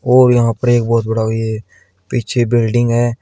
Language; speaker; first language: Hindi; native; Hindi